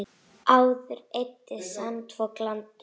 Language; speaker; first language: Icelandic; native; Icelandic